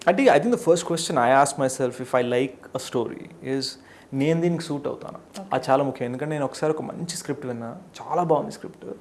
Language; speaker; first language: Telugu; early bilingual, heritage; Telugu